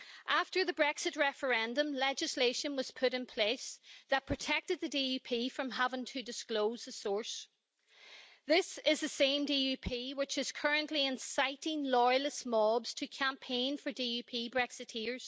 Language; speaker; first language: English; native; English